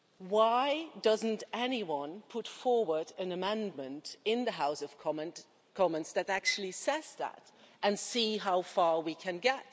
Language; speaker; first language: English; non-native, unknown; Dutch